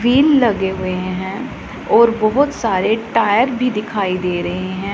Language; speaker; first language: Hindi; non-native, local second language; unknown